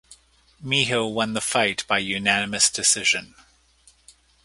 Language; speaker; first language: English; native; English